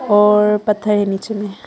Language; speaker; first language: Hindi; early bilingual, other home language; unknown